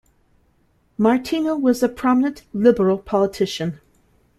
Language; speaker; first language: English; native; English